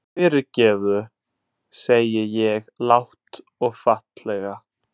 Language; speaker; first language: Icelandic; non-native, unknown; Italian